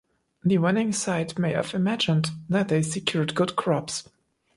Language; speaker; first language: English; non-native, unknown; German